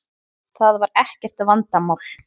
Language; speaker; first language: Icelandic; native; Icelandic